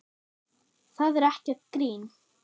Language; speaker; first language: Icelandic; non-native, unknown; German